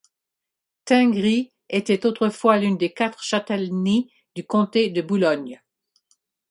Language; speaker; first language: French; non-native, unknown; English